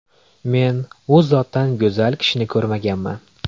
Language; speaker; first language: Uzbek; native; Uzbek